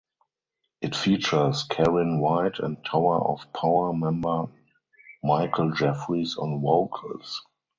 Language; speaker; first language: English; non-native, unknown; German